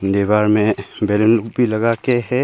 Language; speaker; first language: Hindi; early bilingual, other home language; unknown